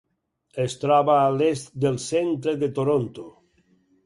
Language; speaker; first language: Catalan; native; Catalan